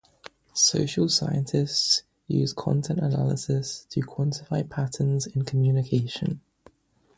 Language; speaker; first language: English; native; English